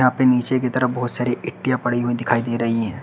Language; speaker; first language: Hindi; native; Hindi